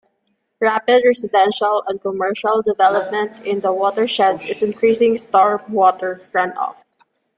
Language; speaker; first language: English; non-native, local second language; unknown